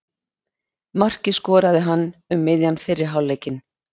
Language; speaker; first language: Icelandic; native; Icelandic